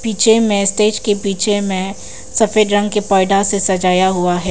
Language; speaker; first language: Hindi; non-native, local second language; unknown